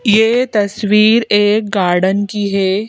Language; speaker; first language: Hindi; native; Hindi